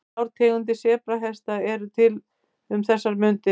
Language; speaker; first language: Icelandic; native; Icelandic